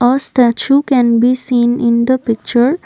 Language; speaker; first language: English; non-native, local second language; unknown